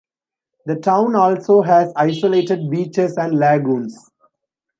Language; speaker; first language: English; non-native, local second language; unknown